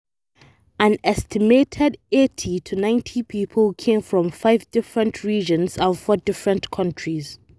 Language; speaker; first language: English; non-native, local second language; Hausa